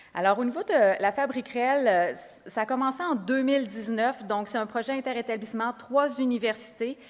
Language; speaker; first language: French; native; French